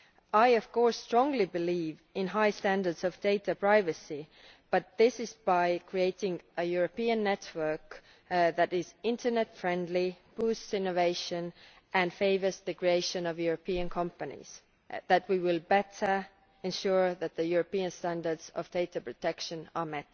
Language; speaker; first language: English; non-native, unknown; Estonian